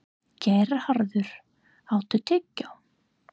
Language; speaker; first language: Icelandic; non-native, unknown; English